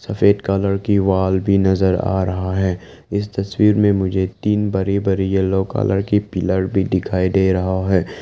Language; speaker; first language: Hindi; non-native, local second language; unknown